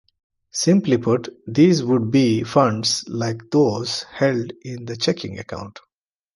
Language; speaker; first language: English; non-native, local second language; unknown